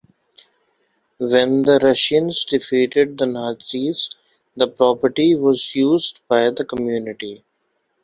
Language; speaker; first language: English; non-native, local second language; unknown